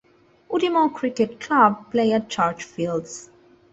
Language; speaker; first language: English; non-native, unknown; Spanish